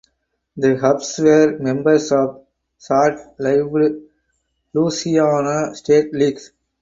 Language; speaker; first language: English; non-native, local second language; Tamil